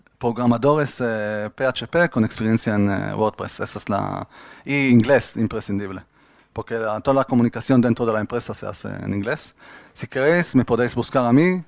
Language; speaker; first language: Spanish; non-native, fluent; Hebrew